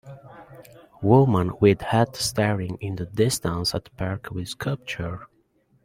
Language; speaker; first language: English; non-native, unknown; Italian